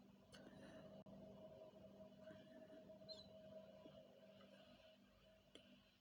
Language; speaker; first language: Hausa; native; Hausa